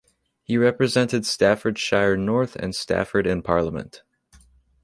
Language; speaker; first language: English; native; English